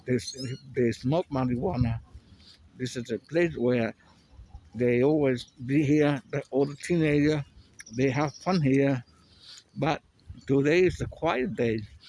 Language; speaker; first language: English; non-native, fluent; Spanish